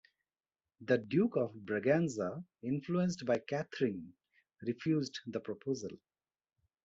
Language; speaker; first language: English; non-native, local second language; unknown